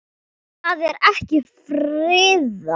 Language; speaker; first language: Icelandic; non-native, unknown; Thai